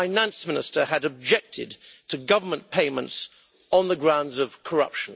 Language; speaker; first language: English; native; English